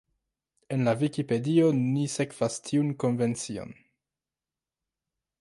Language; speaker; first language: Esperanto; non-native, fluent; French